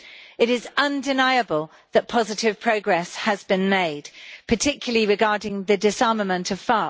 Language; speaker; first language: English; native; English